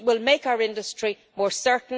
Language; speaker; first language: English; native; English